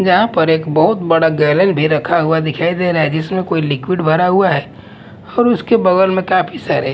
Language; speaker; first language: Hindi; non-native, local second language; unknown